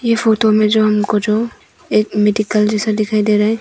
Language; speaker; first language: Hindi; non-native, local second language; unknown